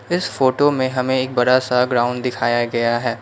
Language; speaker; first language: Hindi; non-native, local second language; Assamese